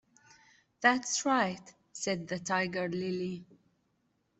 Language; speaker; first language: English; native; English